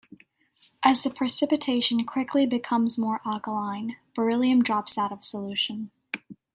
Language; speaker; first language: English; native; English